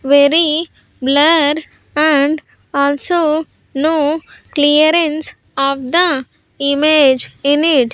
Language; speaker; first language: English; non-native, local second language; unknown